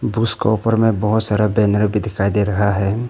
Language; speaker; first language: Hindi; non-native, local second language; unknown